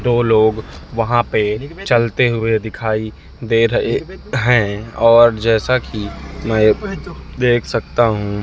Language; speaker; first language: Hindi; native; Hindi